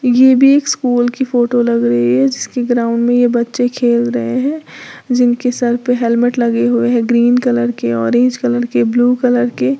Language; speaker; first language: Hindi; native; Hindi